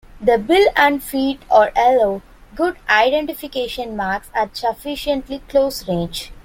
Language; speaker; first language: English; non-native, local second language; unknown